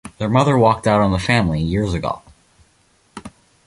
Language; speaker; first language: English; native; English